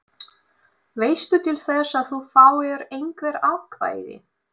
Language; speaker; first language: Icelandic; non-native, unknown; Russian